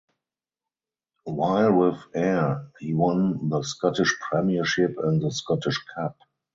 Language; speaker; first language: English; non-native, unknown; German